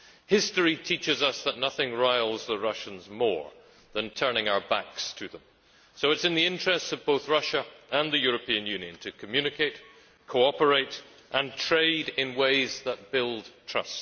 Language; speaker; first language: English; native; English